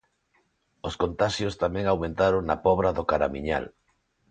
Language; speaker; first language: Galician; non-native, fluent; Spanish